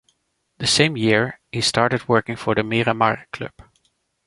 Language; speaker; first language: English; non-native, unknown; Dutch